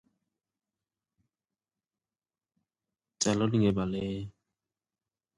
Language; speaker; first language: English; native; English